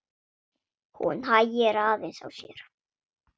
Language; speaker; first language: Icelandic; non-native, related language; Swedish